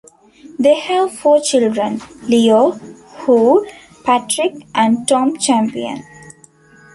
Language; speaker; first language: English; non-native, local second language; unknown